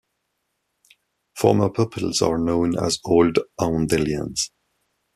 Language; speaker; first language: English; non-native, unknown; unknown